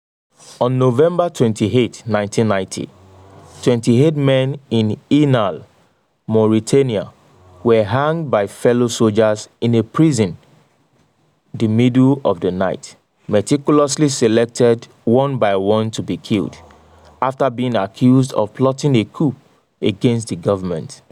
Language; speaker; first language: English; non-native, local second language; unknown